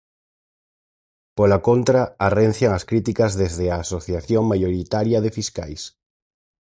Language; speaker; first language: Galician; native; Galician